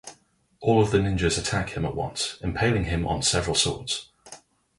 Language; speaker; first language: English; native; English